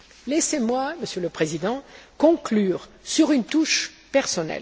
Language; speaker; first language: French; non-native, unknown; German